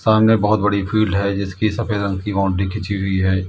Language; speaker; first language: Hindi; native; Hindi